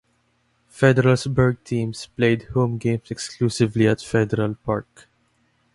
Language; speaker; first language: English; non-native, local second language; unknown